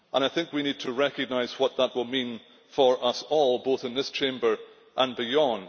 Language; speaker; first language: English; native; English